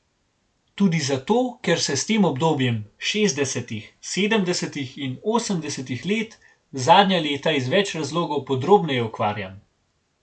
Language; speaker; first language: Slovenian; native; Slovenian